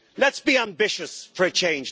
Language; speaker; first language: English; native; English